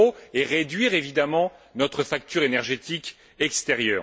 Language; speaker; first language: French; native; French